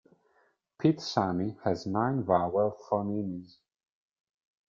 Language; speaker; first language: English; non-native, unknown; Italian